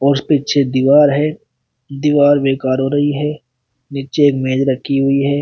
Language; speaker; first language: Hindi; native; Hindi